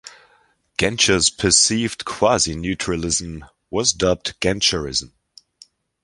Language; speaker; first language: English; non-native, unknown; German